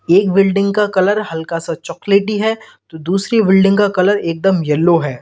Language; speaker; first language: Hindi; native; Hindi